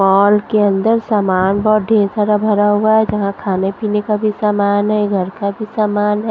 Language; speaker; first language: Hindi; non-native, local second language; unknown